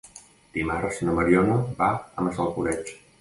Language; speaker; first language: Catalan; native; Catalan